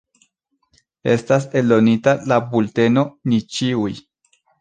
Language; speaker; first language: Esperanto; non-native, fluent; Spanish